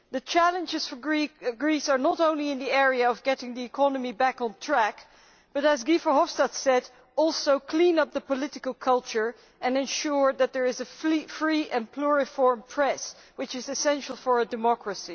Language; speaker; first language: English; non-native, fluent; Dutch